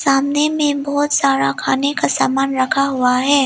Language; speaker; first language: Hindi; early bilingual, other home language; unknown